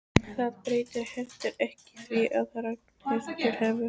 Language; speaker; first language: Icelandic; native; Icelandic